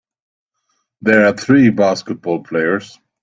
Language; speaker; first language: English; non-native, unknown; German